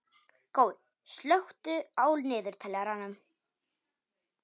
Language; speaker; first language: Icelandic; non-native, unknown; Polish